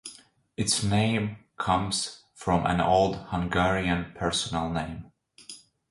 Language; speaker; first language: English; non-native, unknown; Latvian